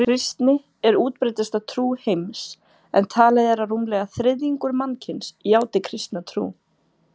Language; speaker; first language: Icelandic; native; Icelandic